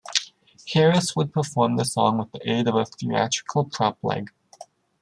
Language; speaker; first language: English; native; English